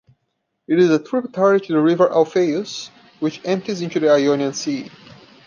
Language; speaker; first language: English; non-native, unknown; Portuguese